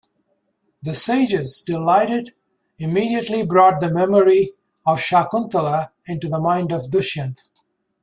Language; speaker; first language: English; native; English